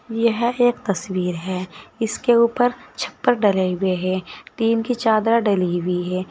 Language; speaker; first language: Hindi; native; Hindi